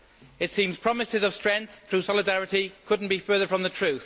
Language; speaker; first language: English; native; English